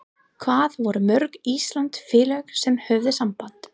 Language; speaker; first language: Icelandic; non-native, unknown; English